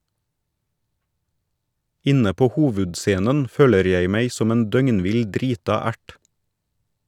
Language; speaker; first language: Norwegian; native; Norwegian